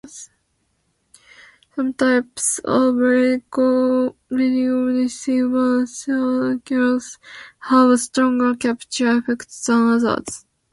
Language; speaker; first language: English; non-native, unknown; Japanese